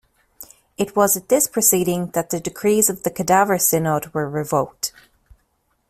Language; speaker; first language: English; native; English